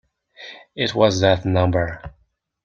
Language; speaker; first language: English; non-native, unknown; Mongolian